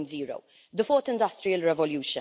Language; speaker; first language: English; non-native, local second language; Maltese